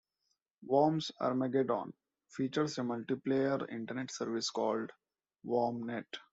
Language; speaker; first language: English; non-native, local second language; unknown